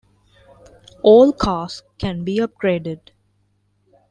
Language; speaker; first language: English; non-native, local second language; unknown